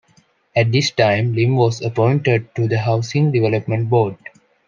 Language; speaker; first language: English; non-native, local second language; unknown